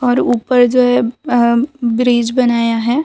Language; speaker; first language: Hindi; non-native, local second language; Gujarati